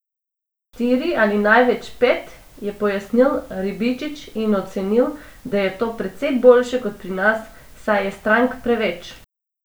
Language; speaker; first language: Slovenian; non-native, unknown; Macedonian